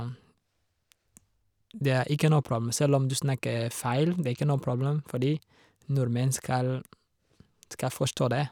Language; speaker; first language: Norwegian; non-native, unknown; Rundi